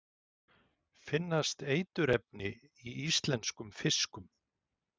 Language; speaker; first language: Icelandic; native; Icelandic